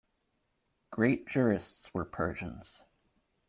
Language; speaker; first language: English; native; English